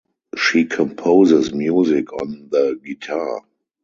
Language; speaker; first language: English; non-native, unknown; German